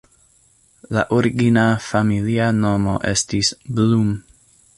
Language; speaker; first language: Esperanto; non-native, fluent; English